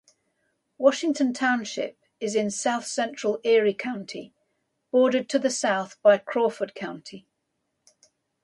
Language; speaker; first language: English; native; English